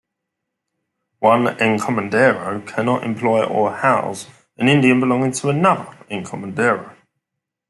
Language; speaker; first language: English; native; English